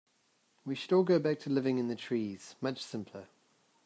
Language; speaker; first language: English; native; English